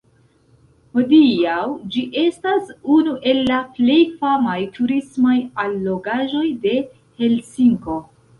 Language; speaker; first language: Esperanto; non-native, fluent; Central Kurdish